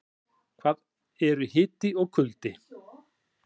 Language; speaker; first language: Icelandic; native; Icelandic